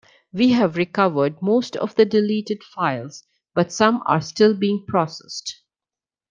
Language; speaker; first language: English; non-native, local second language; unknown